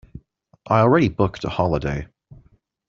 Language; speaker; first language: English; native; English